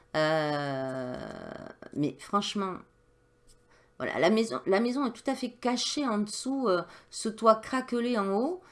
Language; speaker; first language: French; native; French